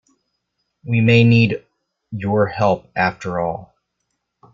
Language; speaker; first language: English; native; English